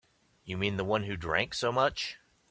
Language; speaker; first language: English; native; English